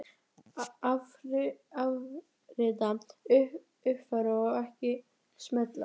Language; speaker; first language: Icelandic; native; Icelandic